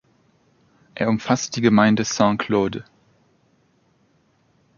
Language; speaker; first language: German; native; German